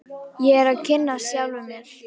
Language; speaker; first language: Icelandic; native; Icelandic